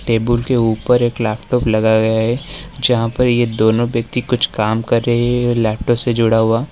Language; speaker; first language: Hindi; native; Hindi